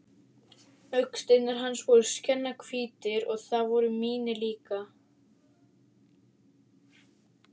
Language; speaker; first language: Icelandic; native; Icelandic